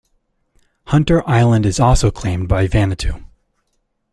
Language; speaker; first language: English; native; English